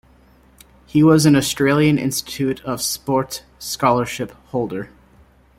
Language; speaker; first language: English; native; English